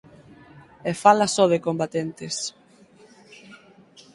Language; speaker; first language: Galician; native; Galician